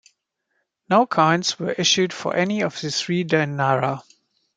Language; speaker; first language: English; non-native, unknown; German